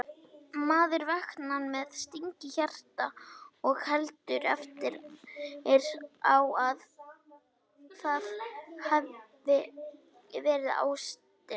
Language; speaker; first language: Icelandic; native; Icelandic